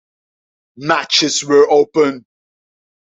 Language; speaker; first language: English; non-native, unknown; Dutch